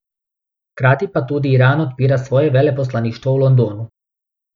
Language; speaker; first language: Slovenian; non-native, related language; Bosnian